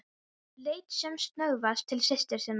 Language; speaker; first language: Icelandic; non-native, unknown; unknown